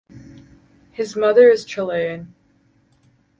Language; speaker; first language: English; native; English